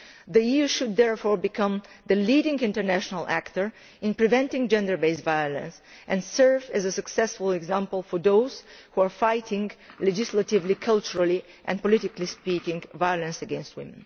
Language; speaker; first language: English; non-native, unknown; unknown